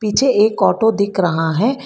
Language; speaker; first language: Hindi; non-native, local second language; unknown